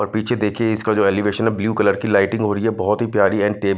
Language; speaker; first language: Hindi; non-native, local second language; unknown